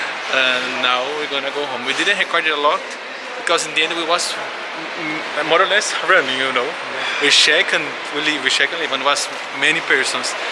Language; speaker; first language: English; non-native, fluent; Portuguese